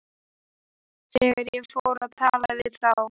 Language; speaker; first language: Icelandic; native; Icelandic